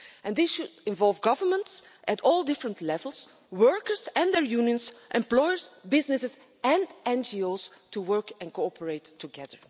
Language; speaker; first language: English; non-native, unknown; Dutch